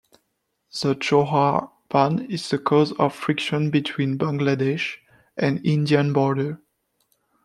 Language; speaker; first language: English; non-native, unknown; French